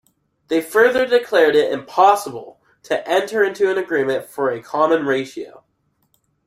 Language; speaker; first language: English; native; English